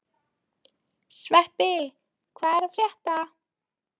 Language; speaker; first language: Icelandic; non-native, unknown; Polish